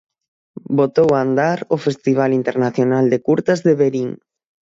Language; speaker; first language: Galician; native; Galician